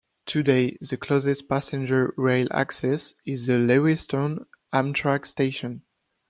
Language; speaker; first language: English; non-native, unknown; French